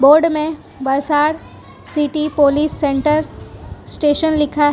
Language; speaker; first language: Hindi; non-native, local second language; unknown